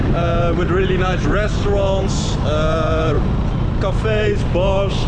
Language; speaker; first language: English; non-native, fluent; Dutch